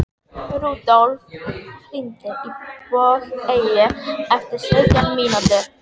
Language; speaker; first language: Icelandic; native; Icelandic